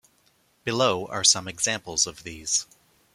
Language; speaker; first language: English; native; English